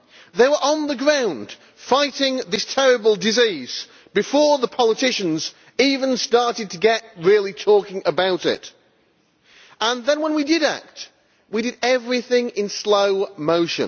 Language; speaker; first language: English; native; English